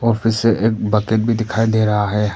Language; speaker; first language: Hindi; non-native, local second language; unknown